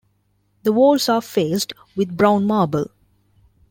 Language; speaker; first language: English; non-native, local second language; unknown